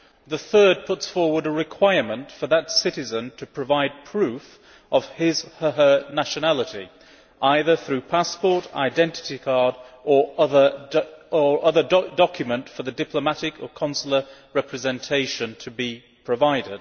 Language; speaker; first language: English; native; English